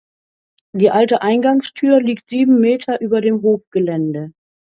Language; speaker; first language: German; native; German